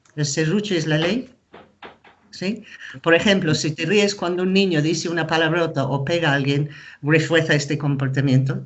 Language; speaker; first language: Spanish; non-native, fluent; English